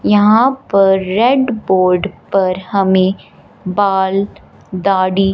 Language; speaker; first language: Hindi; non-native, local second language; Punjabi